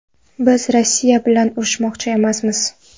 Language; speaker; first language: Uzbek; non-native, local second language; Kara-Kalpak